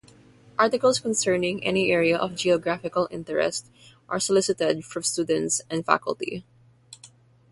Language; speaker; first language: English; non-native, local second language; Filipino